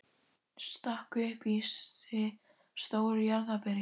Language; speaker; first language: Icelandic; native; Icelandic